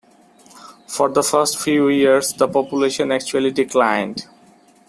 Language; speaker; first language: English; non-native, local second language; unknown